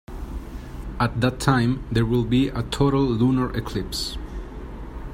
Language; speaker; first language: English; non-native, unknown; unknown